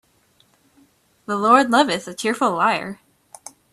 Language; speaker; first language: English; native; English